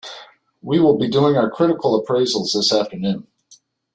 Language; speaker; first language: English; native; English